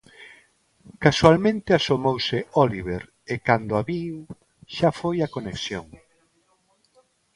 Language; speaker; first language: Galician; non-native, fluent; Spanish